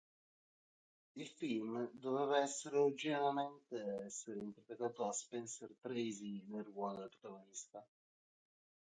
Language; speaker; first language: Italian; native; Italian